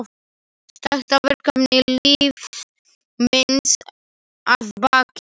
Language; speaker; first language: Icelandic; non-native, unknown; Slovak